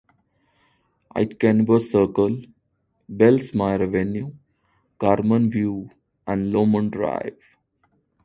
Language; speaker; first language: English; non-native, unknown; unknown